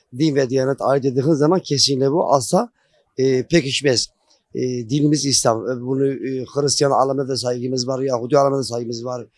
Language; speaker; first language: Turkish; non-native, local second language; Kurdish